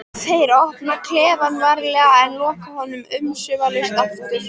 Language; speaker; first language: Icelandic; native; Icelandic